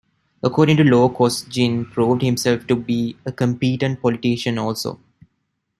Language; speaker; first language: English; non-native, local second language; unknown